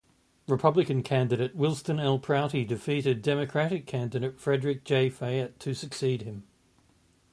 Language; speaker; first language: English; native; English